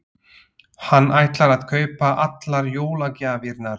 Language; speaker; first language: Icelandic; non-native, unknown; Slovak